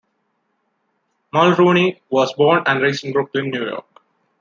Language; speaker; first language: English; non-native, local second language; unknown